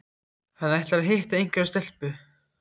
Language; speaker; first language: Icelandic; native; Icelandic